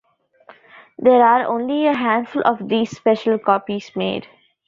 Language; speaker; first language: English; non-native, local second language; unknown